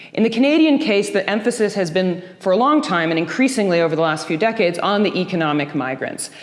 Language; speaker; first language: English; early bilingual, other home language; Dutch